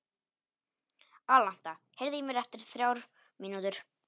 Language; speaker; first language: Icelandic; non-native, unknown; Polish